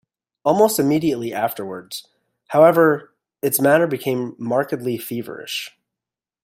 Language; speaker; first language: English; native; English